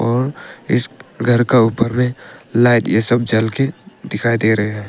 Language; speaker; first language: Hindi; non-native, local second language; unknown